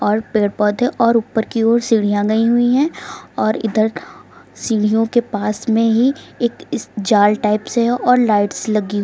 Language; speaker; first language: Hindi; native; Hindi